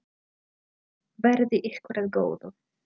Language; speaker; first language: Icelandic; non-native, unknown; Polish